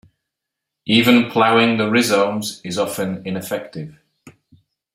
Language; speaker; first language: English; native; English